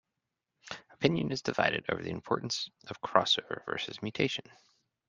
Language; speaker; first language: English; native; English